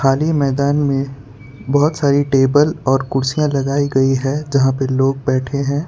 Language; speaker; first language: Hindi; non-native, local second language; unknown